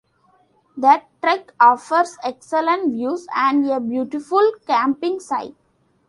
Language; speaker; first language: English; non-native, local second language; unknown